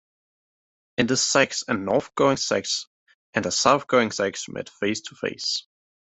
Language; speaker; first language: English; native; English